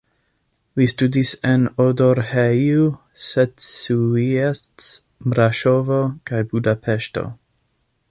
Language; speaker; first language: Esperanto; non-native, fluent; English